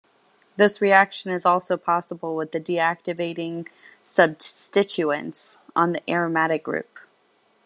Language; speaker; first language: English; native; English